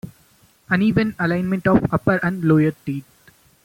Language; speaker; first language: English; non-native, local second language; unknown